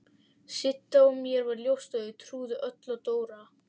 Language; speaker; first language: Icelandic; native; Icelandic